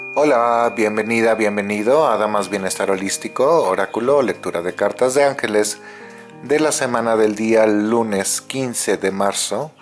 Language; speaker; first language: Spanish; native; Spanish